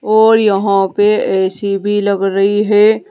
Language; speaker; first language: Hindi; native; Hindi